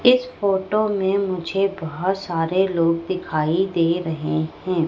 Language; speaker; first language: Hindi; native; Hindi